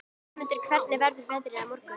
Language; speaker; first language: Icelandic; native; Icelandic